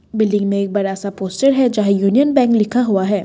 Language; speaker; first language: Hindi; non-native, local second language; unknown